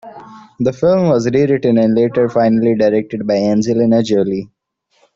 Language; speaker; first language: English; non-native, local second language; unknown